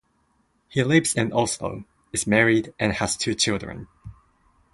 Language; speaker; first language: English; non-native, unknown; Japanese